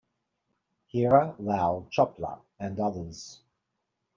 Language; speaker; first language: English; native; English